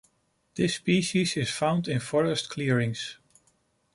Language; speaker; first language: English; non-native, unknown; Dutch